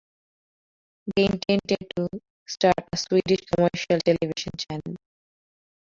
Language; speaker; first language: English; non-native, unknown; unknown